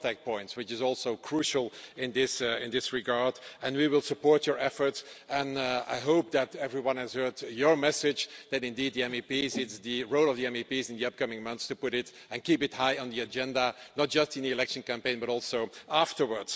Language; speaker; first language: English; non-native, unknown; Dutch